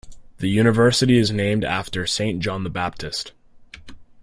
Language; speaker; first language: English; native; English